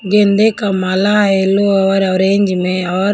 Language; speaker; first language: Hindi; non-native, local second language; Punjabi